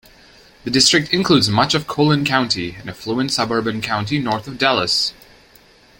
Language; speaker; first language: English; native; English